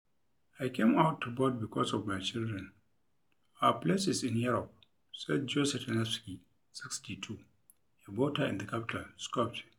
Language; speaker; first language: English; non-native, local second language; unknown